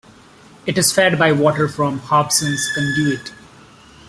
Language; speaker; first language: English; non-native, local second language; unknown